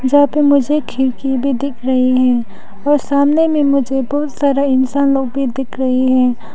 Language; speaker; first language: Hindi; non-native, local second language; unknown